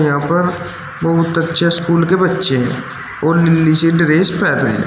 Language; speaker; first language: Hindi; native; Hindi